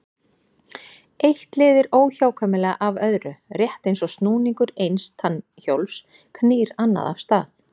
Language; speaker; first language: Icelandic; native; Icelandic